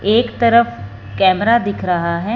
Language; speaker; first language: Hindi; non-native, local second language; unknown